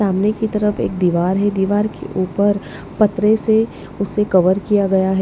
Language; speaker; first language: Hindi; non-native, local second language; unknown